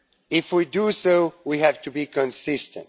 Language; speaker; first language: English; non-native, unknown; Estonian